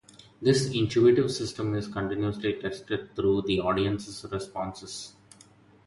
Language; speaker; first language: English; non-native, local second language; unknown